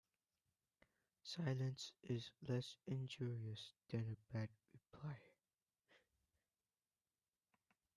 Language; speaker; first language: English; native; English